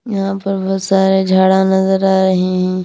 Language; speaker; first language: Hindi; non-native, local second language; Punjabi